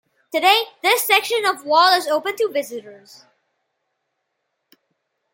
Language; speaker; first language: English; non-native, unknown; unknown